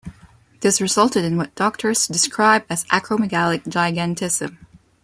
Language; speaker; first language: English; non-native, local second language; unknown